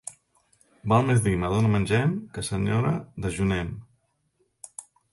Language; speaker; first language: Catalan; native; Catalan